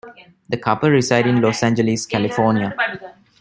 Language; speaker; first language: English; non-native, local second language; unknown